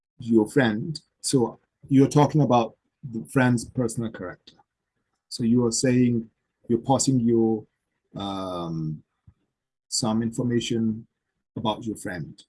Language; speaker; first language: English; non-native, local second language; Urdu